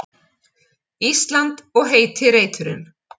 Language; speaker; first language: Icelandic; native; Icelandic